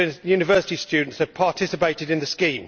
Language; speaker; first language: English; native; English